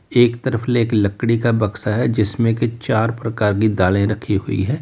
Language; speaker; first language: Hindi; native; Hindi